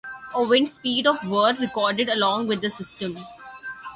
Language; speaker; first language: English; non-native, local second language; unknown